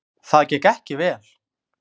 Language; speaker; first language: Icelandic; native; Icelandic